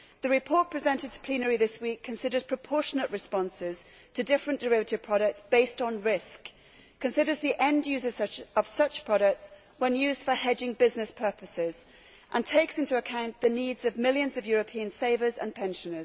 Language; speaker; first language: English; native; English